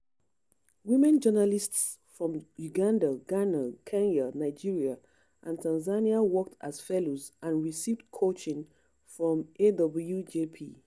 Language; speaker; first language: English; non-native, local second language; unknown